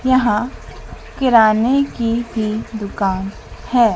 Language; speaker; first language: Hindi; native; Hindi